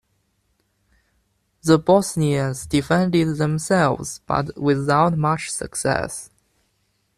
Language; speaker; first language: English; non-native, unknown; Chinese